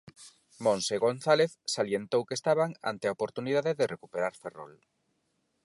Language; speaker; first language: Galician; non-native, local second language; Spanish